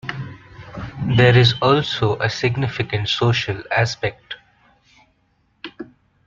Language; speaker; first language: English; non-native, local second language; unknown